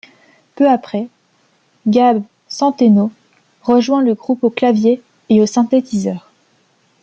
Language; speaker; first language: French; native; French